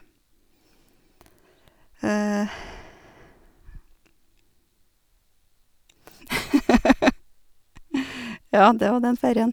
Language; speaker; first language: Norwegian; native; Norwegian